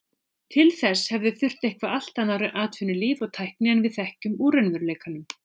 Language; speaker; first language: Icelandic; native; Icelandic